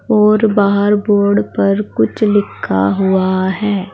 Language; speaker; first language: Hindi; native; Hindi